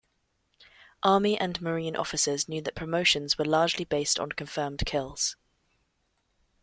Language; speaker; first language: English; native; English